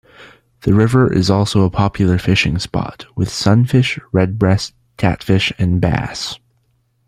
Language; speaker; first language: English; native; English